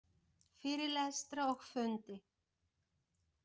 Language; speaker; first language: Icelandic; non-native, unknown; Bulgarian